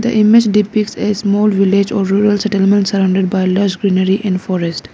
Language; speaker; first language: English; non-native, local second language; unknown